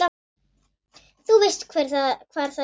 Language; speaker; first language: Icelandic; native; Icelandic